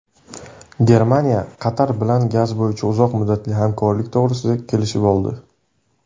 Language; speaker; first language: Uzbek; native; Uzbek